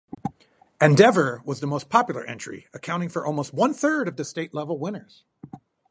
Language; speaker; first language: English; native; English